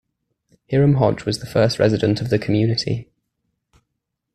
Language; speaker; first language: English; native; English